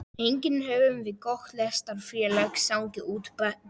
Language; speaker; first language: Icelandic; non-native, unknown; Polish